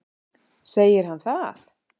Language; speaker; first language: Icelandic; native; Icelandic